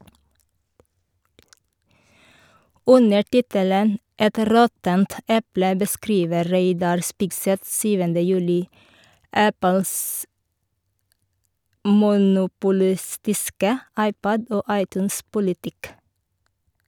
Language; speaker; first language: Norwegian; non-native, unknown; Filipino